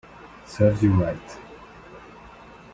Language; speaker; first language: English; non-native, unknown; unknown